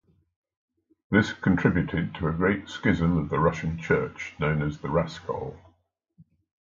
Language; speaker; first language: English; native; English